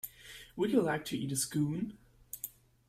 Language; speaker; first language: English; non-native, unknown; German